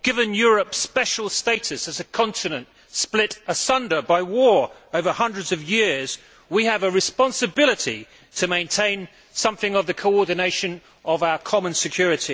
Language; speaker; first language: English; native; English